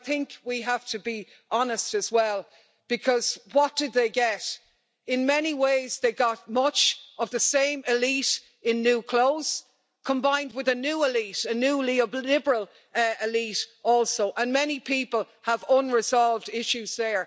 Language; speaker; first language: English; native; English